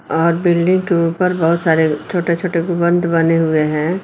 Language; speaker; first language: Hindi; native; Hindi